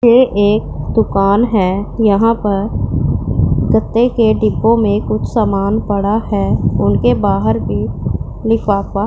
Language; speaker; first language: Hindi; non-native, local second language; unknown